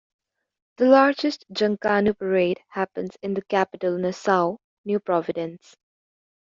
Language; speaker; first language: English; native; English